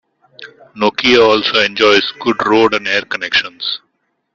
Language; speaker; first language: English; non-native, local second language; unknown